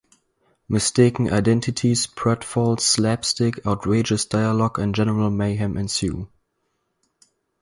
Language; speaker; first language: English; non-native, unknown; German